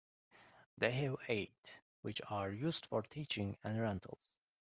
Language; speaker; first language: English; non-native, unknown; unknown